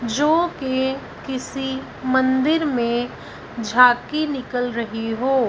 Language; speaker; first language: Hindi; non-native, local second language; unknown